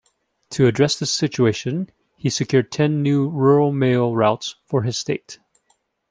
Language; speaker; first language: English; native; English